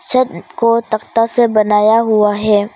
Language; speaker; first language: Hindi; non-native, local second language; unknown